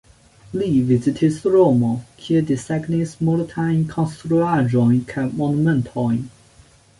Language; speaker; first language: Esperanto; non-native, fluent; Chinese